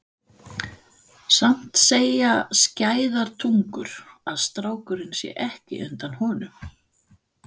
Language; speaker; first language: Icelandic; non-native, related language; Danish